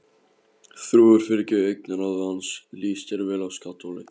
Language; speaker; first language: Icelandic; non-native, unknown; Polish